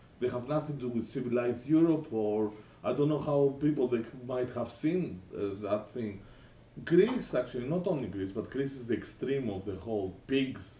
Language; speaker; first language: English; non-native, fluent; Greek